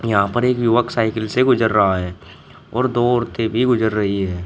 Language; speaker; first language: Hindi; native; Hindi